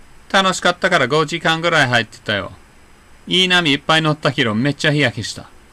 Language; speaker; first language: Japanese; non-native, fluent; English